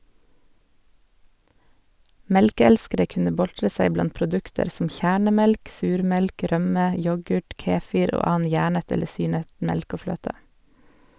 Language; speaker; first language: Norwegian; native; Norwegian